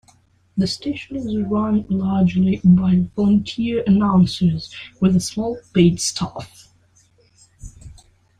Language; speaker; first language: English; non-native, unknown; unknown